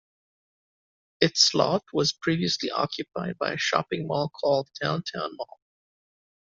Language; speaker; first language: English; native; English